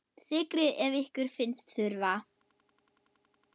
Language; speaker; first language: Icelandic; non-native, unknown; German